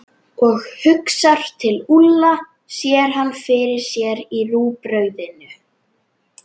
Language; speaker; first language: Icelandic; native; Icelandic